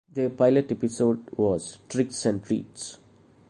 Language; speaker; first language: English; non-native, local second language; Malayalam